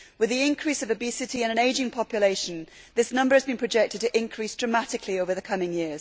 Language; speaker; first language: English; native; English